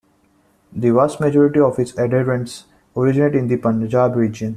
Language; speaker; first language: English; non-native, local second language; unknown